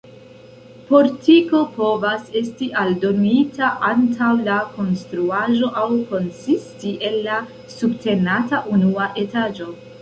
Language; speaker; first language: Esperanto; non-native, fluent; Central Kurdish